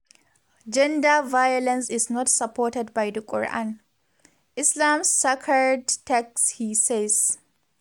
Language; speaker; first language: English; non-native, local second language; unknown